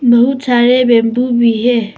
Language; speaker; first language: Hindi; non-native, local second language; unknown